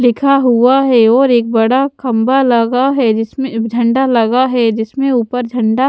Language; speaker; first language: Hindi; native; Hindi